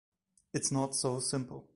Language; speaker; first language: English; non-native, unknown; German